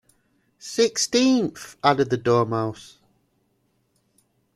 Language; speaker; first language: English; native; English